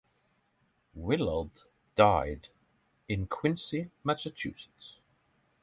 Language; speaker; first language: English; non-native, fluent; Norwegian